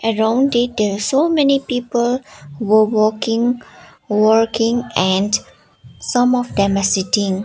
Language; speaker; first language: English; non-native, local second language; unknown